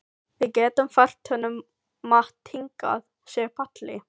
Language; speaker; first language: Icelandic; non-native, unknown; Filipino